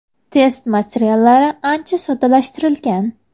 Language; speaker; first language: Uzbek; native; Uzbek